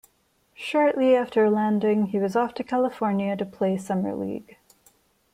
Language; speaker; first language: English; non-native, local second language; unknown